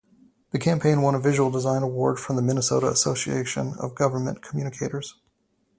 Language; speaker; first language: English; native; English